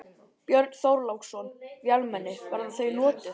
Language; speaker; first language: Icelandic; native; Icelandic